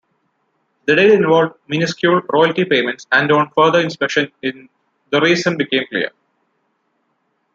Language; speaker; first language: English; non-native, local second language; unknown